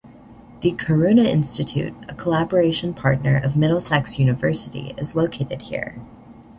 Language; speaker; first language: English; native; English